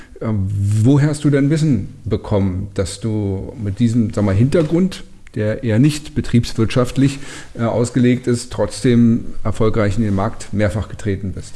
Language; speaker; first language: German; native; German